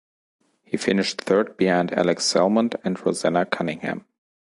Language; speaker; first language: English; non-native, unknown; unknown